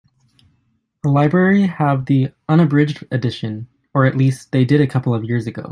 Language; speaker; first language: English; native; English